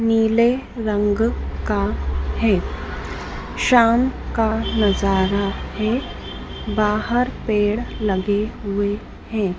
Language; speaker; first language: Hindi; native; Hindi